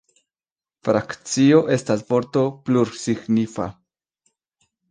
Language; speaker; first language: Esperanto; non-native, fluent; Spanish